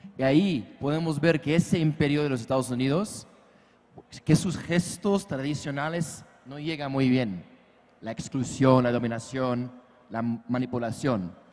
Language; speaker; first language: Spanish; non-native, fluent; English